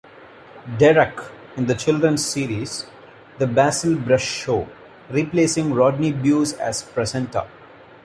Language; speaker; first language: English; non-native, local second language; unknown